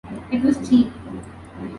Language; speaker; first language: English; non-native, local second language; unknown